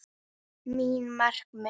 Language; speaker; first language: Icelandic; native; Icelandic